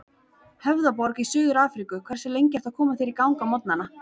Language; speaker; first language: Icelandic; native; Icelandic